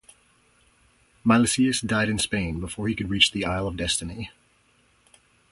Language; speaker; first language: English; native; English